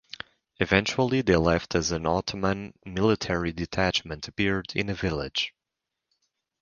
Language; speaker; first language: English; native; English